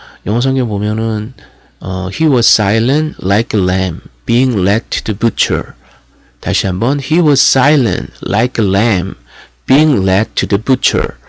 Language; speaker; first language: English; non-native, fluent; Korean